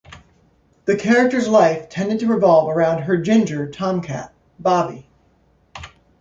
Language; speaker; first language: English; native; English